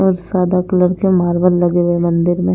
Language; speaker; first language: Hindi; non-native, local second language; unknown